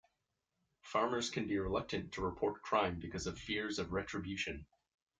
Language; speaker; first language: English; native; English